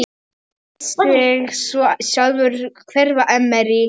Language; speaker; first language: Icelandic; non-native, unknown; Polish